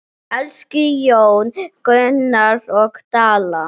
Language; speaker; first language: Icelandic; non-native, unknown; English